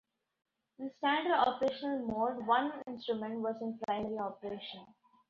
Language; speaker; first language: English; non-native, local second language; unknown